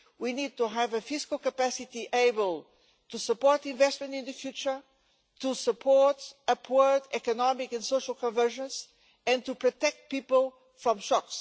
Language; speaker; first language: English; non-native, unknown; Portuguese